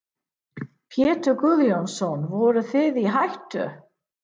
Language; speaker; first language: Icelandic; non-native, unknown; English